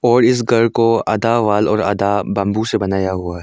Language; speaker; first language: Hindi; non-native, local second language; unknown